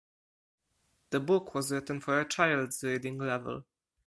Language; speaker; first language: English; non-native, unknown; Polish